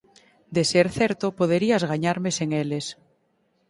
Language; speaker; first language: Galician; native; Galician